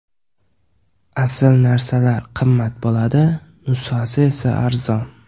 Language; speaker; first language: Uzbek; native; Uzbek